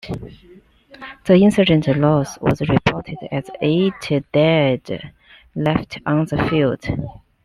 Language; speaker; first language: English; non-native, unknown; Chinese